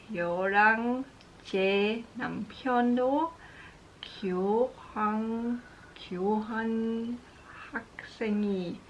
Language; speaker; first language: Korean; non-native, learner; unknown